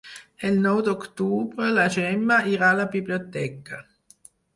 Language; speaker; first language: Catalan; non-native, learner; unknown